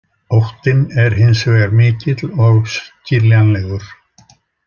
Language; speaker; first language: Icelandic; native; Icelandic